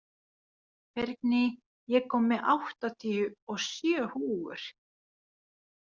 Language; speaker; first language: Icelandic; non-native, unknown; Finnish